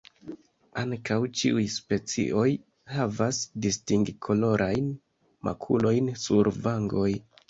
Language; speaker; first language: Esperanto; non-native, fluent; Kinyarwanda